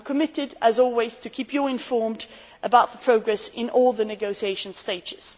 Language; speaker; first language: English; non-native, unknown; Swedish